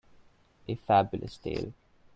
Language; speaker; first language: English; non-native, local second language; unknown